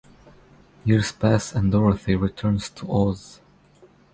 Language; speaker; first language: English; non-native, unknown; Croatian